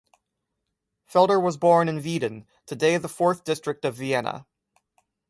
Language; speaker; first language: English; native; English